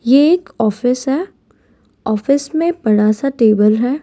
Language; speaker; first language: Hindi; non-native, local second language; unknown